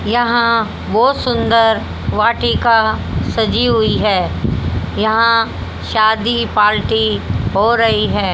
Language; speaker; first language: Hindi; native; Hindi